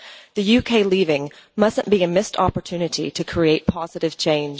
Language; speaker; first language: English; non-native, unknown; Dutch